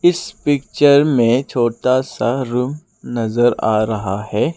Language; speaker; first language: Hindi; non-native, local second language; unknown